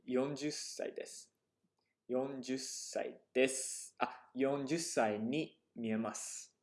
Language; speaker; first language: Japanese; non-native, fluent; English